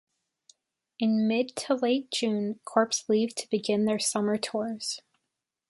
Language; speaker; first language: English; native; English